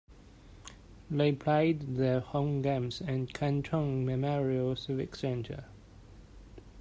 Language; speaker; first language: English; non-native, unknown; Chinese